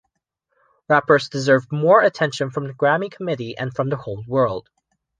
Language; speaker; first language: English; non-native, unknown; Chinese